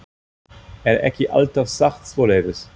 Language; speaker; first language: Icelandic; non-native, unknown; German